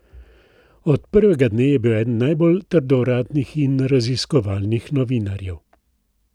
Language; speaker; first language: Slovenian; native; Slovenian